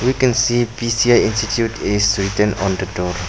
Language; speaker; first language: English; non-native, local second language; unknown